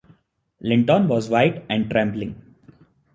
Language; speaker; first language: English; non-native, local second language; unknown